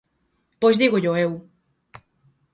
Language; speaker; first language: Galician; native; Galician